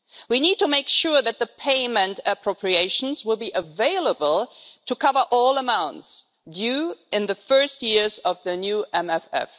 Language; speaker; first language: English; non-native, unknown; German